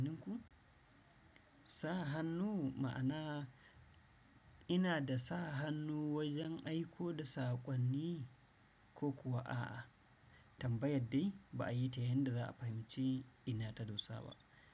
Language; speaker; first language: Hausa; non-native, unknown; Fula